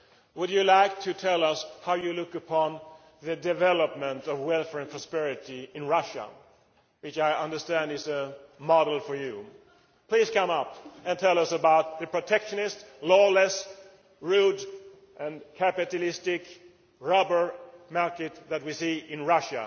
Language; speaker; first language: English; non-native, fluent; Swedish